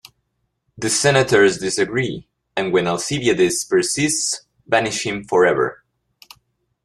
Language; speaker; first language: English; non-native, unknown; Spanish